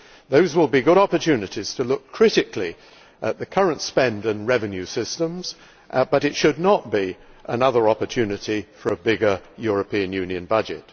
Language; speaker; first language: English; native; English